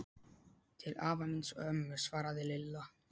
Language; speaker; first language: Icelandic; non-native, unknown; Polish